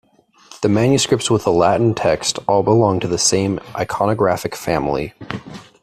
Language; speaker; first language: English; native; English